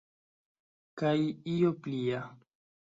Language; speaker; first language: Esperanto; non-native, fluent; Chinese